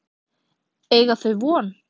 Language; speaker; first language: Icelandic; native; Icelandic